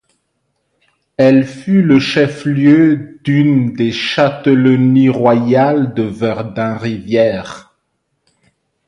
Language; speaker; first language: French; non-native, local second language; Malagasy